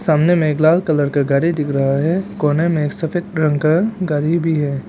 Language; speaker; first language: Hindi; non-native, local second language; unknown